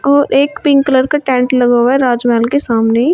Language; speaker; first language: Hindi; native; Hindi